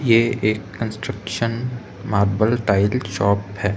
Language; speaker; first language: Hindi; non-native, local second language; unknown